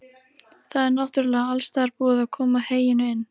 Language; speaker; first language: Icelandic; native; Icelandic